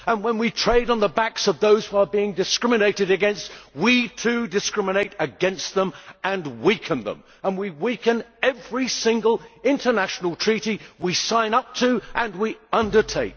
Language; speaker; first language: English; native; English